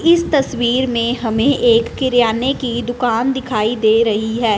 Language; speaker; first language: Hindi; non-native, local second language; Punjabi